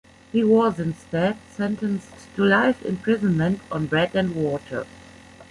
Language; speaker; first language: English; non-native, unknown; German